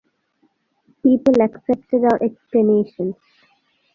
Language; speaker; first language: English; non-native, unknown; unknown